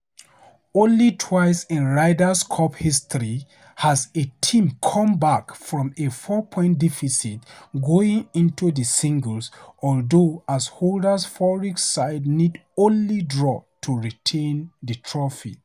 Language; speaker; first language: English; non-native, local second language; Hausa